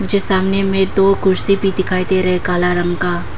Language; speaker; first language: Hindi; non-native, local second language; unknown